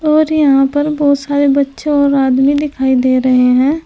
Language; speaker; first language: Hindi; native; Hindi